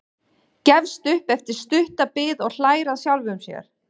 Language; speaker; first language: Icelandic; non-native, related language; Danish